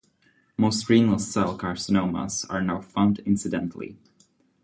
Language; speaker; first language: English; non-native, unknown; Czech